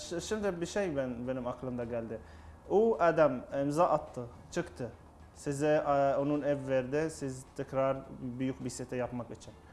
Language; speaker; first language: Turkish; non-native, learner; Arabic